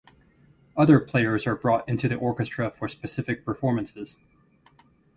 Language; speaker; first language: English; native; English